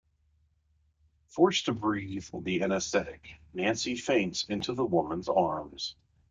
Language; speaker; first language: English; native; English